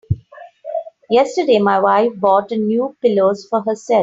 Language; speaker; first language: English; non-native, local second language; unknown